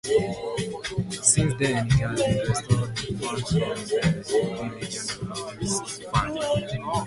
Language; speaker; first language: English; native; English